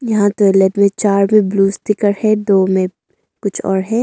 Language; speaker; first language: Hindi; early bilingual, other home language; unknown